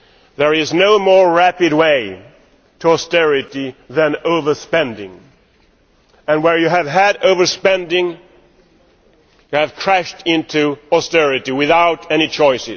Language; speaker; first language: English; non-native, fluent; Swedish